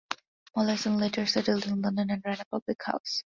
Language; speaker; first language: English; non-native, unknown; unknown